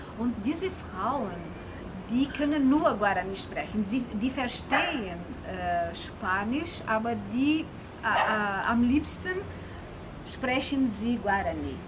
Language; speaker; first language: German; non-native, fluent; Portuguese